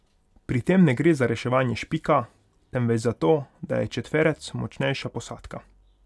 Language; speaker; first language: Slovenian; non-native, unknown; Hungarian